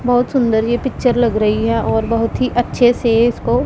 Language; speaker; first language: Hindi; non-native, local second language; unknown